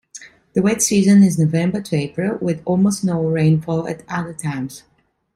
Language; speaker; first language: English; non-native, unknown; Italian